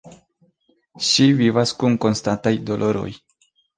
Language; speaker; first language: Esperanto; non-native, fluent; Spanish